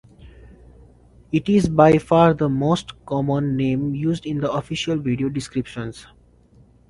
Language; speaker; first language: English; non-native, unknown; Nepali